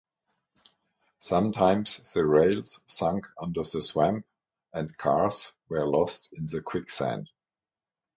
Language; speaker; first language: English; non-native, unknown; German